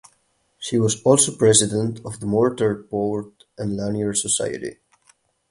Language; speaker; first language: English; non-native, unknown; Catalan